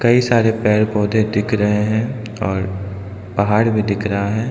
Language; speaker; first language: Hindi; non-native, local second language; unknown